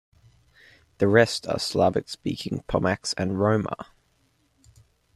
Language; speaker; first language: English; native; English